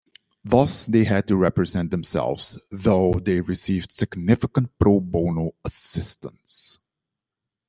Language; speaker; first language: English; non-native, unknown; Dutch